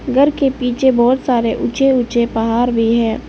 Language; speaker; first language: Hindi; early bilingual, other home language; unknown